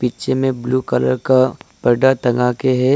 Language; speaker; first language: Hindi; non-native, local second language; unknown